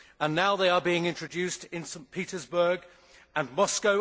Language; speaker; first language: English; native; English